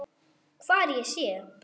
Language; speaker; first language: Icelandic; non-native, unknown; German